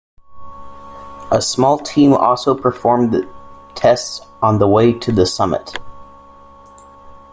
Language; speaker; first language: English; native; English